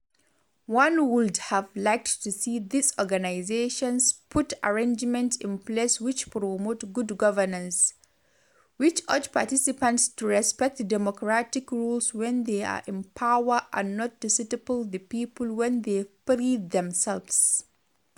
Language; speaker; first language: English; non-native, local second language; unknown